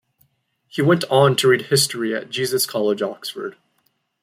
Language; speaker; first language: English; native; English